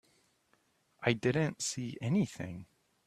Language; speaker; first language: English; native; English